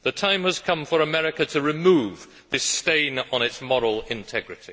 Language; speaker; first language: English; native; English